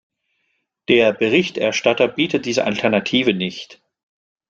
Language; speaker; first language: German; non-native, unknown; French